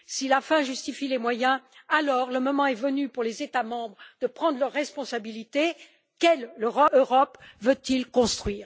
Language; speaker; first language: French; native; French